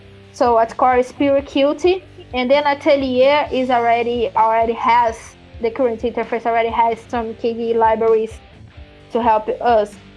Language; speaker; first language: English; non-native, fluent; Portuguese